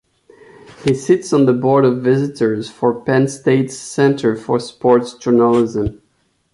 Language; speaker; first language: English; non-native, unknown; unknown